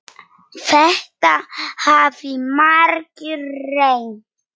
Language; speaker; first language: Icelandic; non-native, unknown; Polish